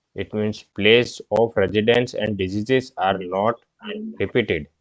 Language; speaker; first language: English; non-native, local second language; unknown